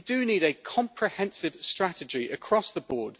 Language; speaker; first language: English; native; English